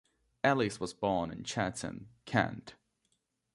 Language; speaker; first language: English; native; English